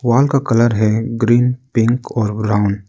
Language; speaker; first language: Hindi; non-native, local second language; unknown